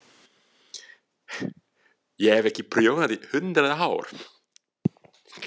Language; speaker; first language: Icelandic; non-native, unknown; French